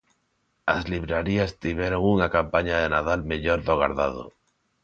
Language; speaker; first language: Galician; non-native, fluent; Spanish